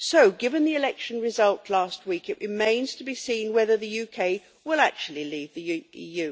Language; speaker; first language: English; native; English